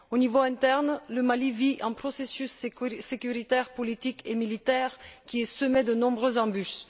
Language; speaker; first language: French; non-native, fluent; Bulgarian